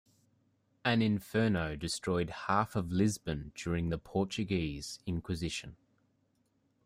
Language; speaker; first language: English; native; English